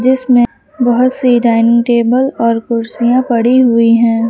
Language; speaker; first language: Hindi; native; Hindi